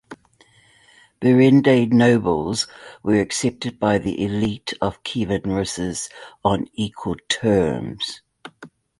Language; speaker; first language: English; native; English